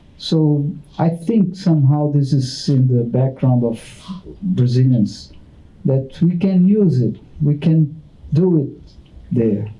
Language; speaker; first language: English; non-native, fluent; Portuguese